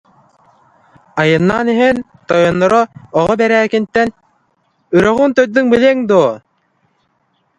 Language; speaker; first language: Yakut; native; Yakut